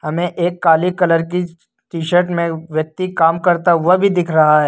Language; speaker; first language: Hindi; native; Hindi